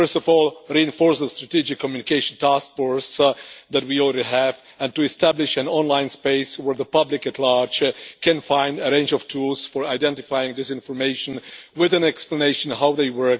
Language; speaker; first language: English; non-native, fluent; Czech